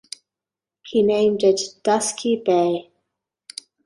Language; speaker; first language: English; native; English